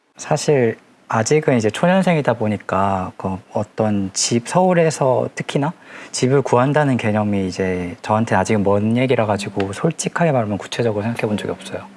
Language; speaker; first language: Korean; native; Korean